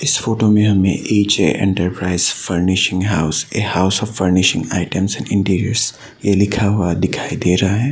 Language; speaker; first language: Hindi; non-native, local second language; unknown